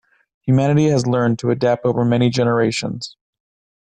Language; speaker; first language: English; native; English